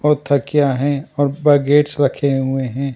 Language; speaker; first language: Hindi; non-native, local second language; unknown